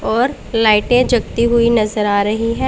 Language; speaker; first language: Hindi; non-native, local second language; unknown